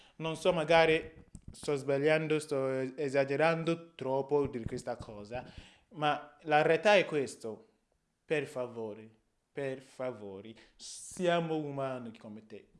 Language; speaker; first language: Italian; non-native, fluent; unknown